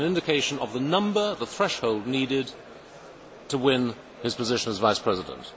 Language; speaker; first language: English; native; English